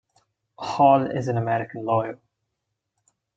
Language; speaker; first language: English; non-native, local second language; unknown